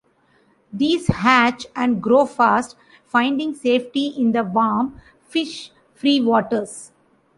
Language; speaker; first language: English; non-native, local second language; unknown